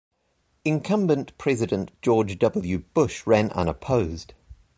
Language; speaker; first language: English; native; English